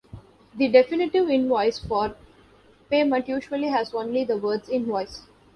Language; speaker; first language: English; non-native, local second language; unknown